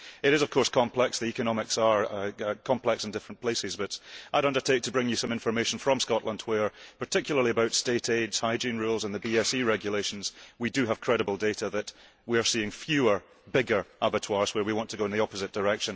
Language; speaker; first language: English; early bilingual, heritage; English